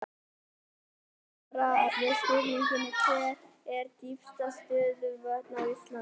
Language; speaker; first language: Icelandic; native; Icelandic